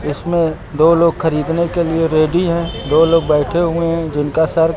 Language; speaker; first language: Hindi; native; Hindi